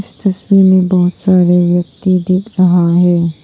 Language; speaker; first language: Hindi; non-native, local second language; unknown